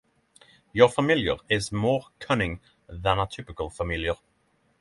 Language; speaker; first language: English; non-native, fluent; Norwegian